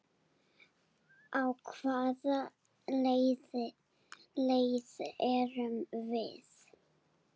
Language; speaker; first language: Icelandic; non-native, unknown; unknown